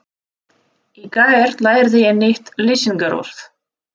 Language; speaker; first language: Icelandic; non-native, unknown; Russian